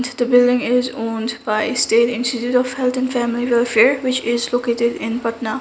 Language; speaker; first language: English; non-native, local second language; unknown